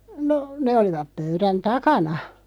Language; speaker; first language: Finnish; native; Finnish